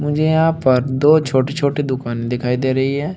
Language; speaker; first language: Hindi; native; Hindi